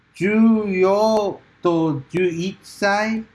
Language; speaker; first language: Japanese; non-native, learner; English